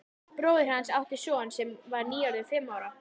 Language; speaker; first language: Icelandic; native; Icelandic